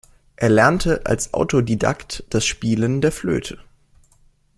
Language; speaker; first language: German; native; German